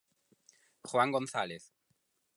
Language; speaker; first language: Galician; non-native, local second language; Spanish